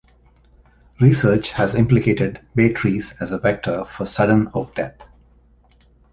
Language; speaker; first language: English; native; English